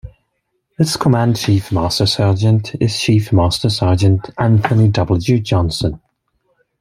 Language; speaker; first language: English; non-native, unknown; Swedish